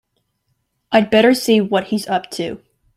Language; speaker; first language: English; native; English